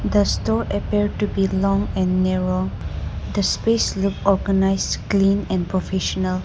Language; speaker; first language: English; non-native, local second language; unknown